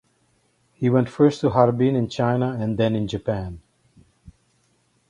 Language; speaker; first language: English; native; English